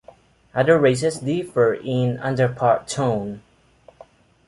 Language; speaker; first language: English; non-native, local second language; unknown